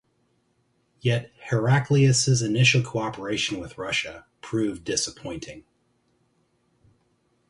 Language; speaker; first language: English; native; English